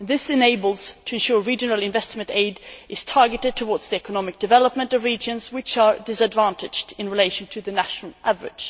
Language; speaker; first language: English; non-native, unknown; Swedish